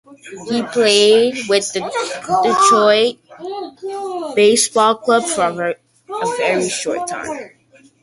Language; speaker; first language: English; native; English